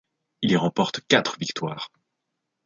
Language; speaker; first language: French; native; French